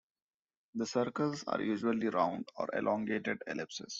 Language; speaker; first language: English; non-native, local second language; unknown